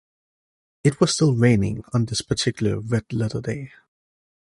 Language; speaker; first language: English; native; English